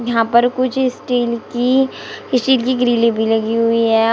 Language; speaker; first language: Hindi; native; Hindi